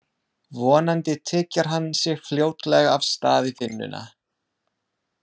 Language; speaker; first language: Icelandic; non-native, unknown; English